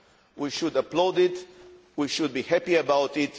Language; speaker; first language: English; non-native, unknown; Romanian